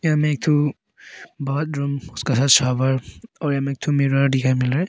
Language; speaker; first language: Hindi; early bilingual, other home language; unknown